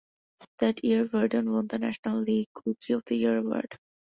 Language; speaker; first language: English; non-native, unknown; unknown